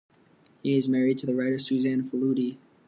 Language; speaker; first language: English; native; English